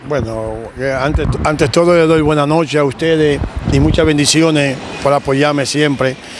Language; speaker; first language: Spanish; native; Spanish